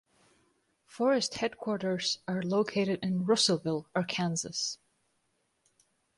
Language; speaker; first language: English; non-native, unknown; Latvian